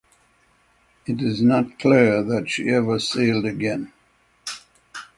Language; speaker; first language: English; native; English